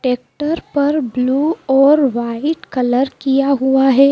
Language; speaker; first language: Hindi; native; Hindi